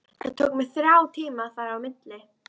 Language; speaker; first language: Icelandic; native; Icelandic